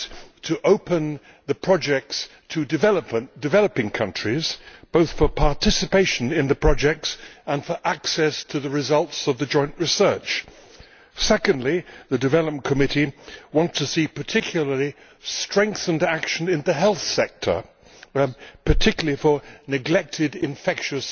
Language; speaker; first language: English; native; English